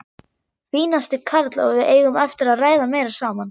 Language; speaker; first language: Icelandic; non-native, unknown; German